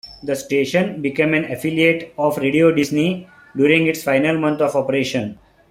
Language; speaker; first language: English; non-native, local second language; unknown